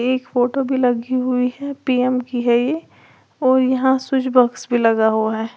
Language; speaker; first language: Hindi; native; Hindi